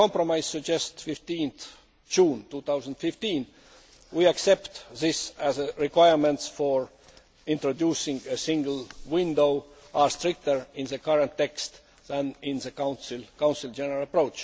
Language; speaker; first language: English; non-native, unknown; Estonian